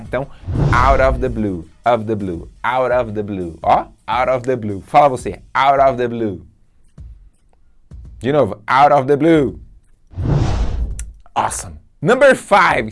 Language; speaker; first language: English; non-native, fluent; Portuguese